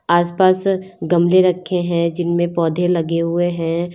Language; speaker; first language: Hindi; native; Hindi